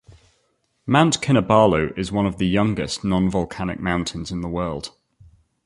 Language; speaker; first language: English; native; English